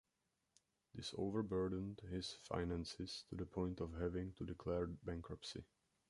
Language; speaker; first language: English; non-native, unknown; Czech